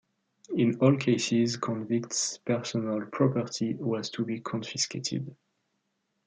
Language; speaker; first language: English; non-native, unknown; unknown